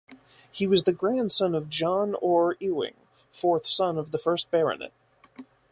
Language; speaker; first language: English; native; English